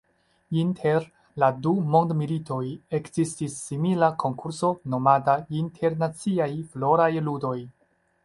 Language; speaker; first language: Esperanto; non-native, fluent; Chinese